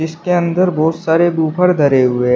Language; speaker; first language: Hindi; native; Hindi